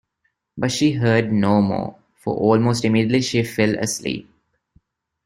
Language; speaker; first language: English; non-native, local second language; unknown